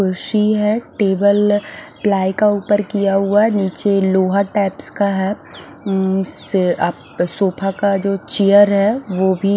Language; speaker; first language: Hindi; non-native, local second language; Punjabi